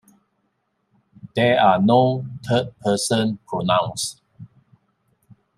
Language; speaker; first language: English; non-native, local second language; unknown